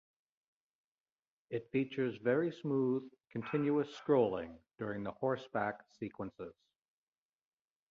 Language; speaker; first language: English; native; English